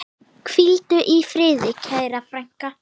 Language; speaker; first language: Icelandic; native; Icelandic